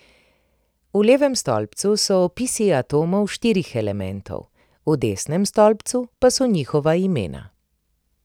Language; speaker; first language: Slovenian; native; Slovenian